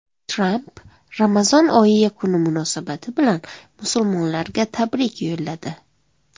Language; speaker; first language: Uzbek; non-native, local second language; Tajik